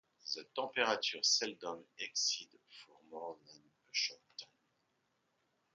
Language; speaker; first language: English; non-native, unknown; French